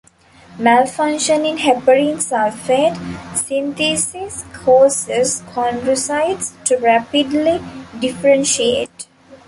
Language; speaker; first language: English; non-native, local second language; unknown